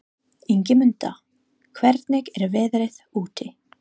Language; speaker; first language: Icelandic; non-native, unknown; English